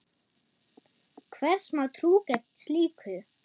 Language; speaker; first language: Icelandic; non-native, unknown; German